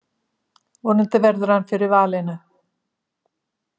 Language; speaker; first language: Icelandic; native; Icelandic